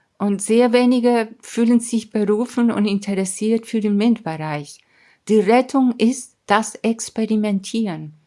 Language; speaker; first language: German; non-native, fluent; Spanish